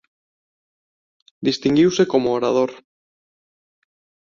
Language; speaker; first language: Galician; non-native, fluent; Spanish